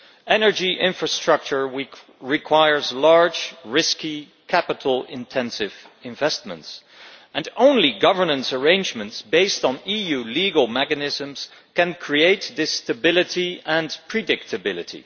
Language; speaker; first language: English; non-native, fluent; Dutch